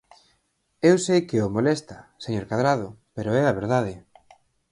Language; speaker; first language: Galician; native; Galician